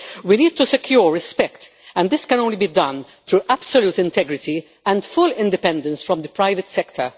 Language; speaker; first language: English; non-native, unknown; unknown